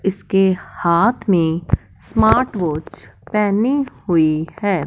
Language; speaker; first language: Hindi; non-native, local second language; Punjabi